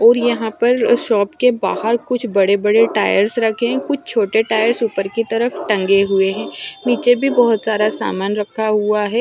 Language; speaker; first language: Hindi; non-native, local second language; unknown